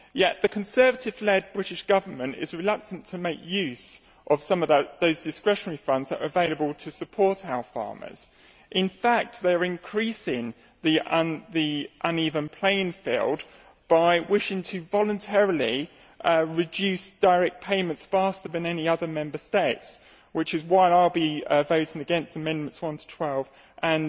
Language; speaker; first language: English; native; English